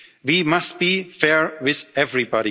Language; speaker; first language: English; non-native, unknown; German